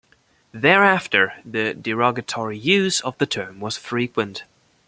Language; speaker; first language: English; non-native, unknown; German